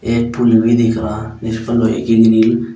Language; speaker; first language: Hindi; native; Hindi